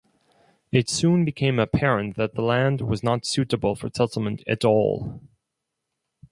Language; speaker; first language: English; non-native, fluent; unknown